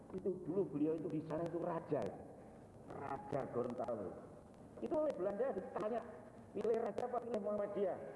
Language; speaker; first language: Indonesian; non-native, local second language; Javanese